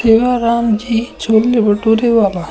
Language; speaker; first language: Hindi; native; Hindi